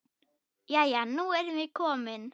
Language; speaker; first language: Icelandic; non-native, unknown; German